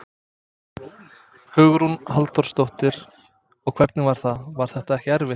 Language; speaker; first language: Icelandic; non-native, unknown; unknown